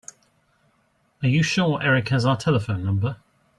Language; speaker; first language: English; native; English